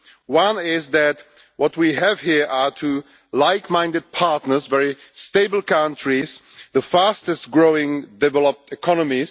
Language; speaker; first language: English; non-native, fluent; Czech